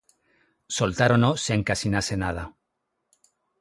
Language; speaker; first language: Galician; non-native, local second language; Spanish